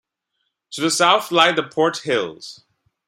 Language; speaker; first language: English; non-native, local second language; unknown